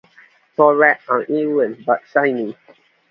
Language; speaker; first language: English; non-native, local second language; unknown